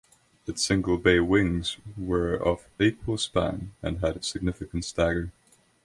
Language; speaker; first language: English; non-native, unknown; Estonian